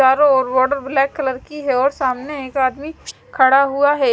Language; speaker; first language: Hindi; non-native, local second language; Punjabi